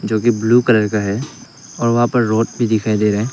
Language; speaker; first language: Hindi; early bilingual, other home language; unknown